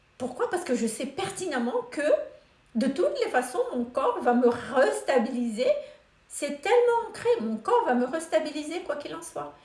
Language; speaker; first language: French; non-native, local second language; Malagasy